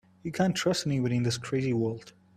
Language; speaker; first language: English; non-native, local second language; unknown